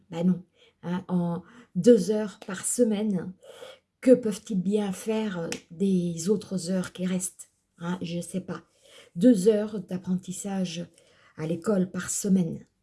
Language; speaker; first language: French; early bilingual, other home language; Portuguese